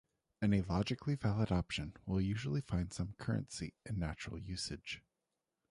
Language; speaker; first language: English; native; English